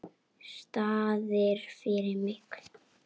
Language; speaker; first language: Icelandic; native; Icelandic